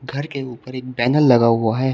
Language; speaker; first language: Hindi; native; Hindi